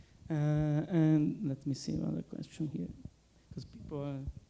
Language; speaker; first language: English; non-native, fluent; Portuguese